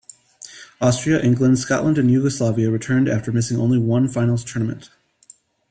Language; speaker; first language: English; native; English